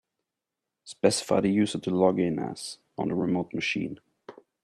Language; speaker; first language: English; non-native, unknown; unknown